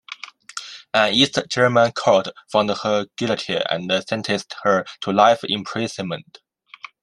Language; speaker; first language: English; non-native, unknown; Chinese